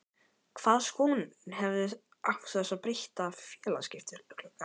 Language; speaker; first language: Icelandic; native; Icelandic